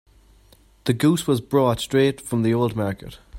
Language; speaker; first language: English; native; English